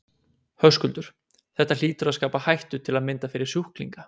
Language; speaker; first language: Icelandic; native; Icelandic